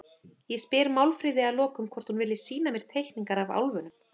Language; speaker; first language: Icelandic; native; Icelandic